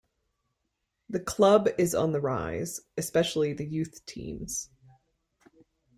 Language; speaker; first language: English; native; English